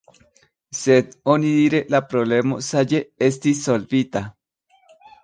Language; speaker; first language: Esperanto; non-native, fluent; Spanish